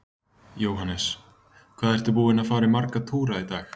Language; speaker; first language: Icelandic; native; Icelandic